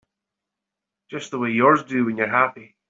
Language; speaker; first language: English; native; English